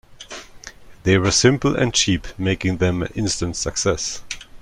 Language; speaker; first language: English; non-native, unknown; German